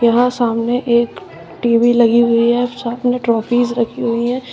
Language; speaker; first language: Hindi; native; Hindi